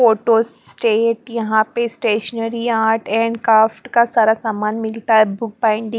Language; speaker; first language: Hindi; non-native, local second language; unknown